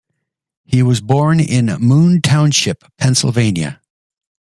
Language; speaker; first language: English; native; English